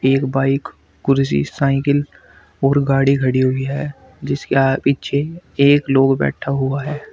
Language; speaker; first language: Hindi; native; Hindi